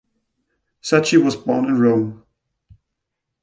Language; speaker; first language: English; non-native, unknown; German